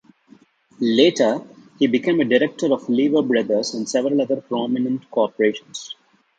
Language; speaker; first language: English; non-native, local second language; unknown